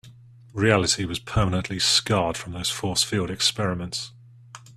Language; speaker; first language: English; native; English